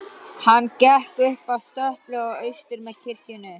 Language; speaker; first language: Icelandic; native; Icelandic